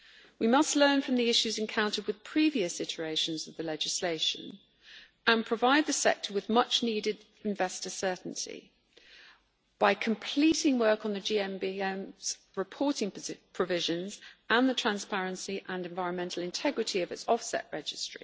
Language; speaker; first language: English; native; English